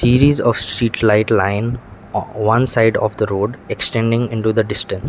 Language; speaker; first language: English; non-native, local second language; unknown